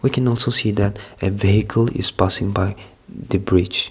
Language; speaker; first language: English; non-native, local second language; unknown